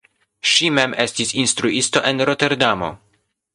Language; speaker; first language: Esperanto; non-native, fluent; Polish